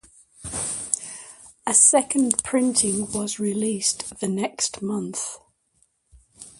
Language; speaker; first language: English; native; English